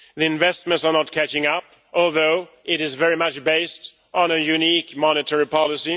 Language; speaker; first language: English; non-native, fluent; Swedish